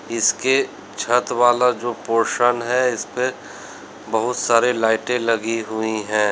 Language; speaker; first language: Hindi; native; Hindi